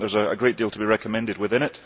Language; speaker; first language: English; early bilingual, heritage; English